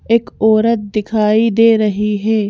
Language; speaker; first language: Hindi; native; Hindi